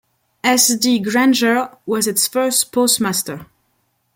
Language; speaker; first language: English; non-native, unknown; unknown